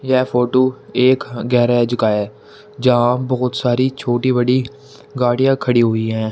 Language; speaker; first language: Hindi; native; Hindi